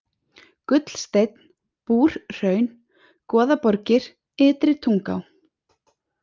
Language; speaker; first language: Icelandic; native; Icelandic